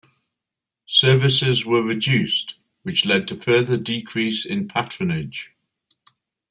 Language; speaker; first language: English; native; English